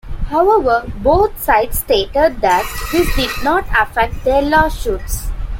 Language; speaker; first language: English; non-native, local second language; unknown